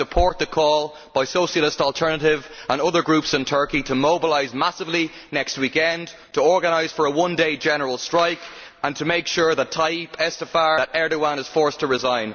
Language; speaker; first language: English; native; English